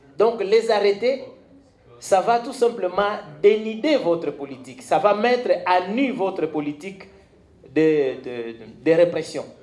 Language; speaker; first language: French; non-native, local second language; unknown